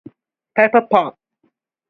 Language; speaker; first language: English; non-native, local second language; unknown